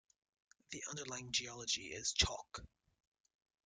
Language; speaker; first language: English; native; English